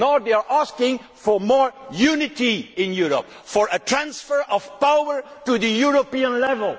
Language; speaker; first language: English; non-native, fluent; Dutch